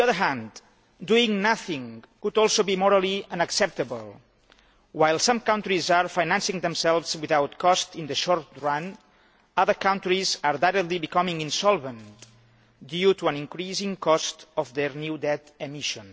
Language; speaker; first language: English; non-native, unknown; Catalan